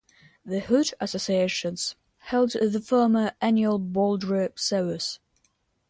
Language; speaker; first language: English; non-native, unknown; Russian